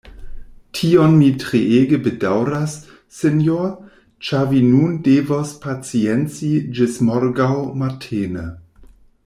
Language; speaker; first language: Esperanto; non-native, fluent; German